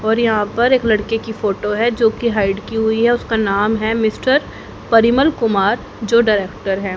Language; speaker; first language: Hindi; native; Hindi